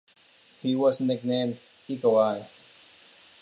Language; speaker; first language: English; non-native, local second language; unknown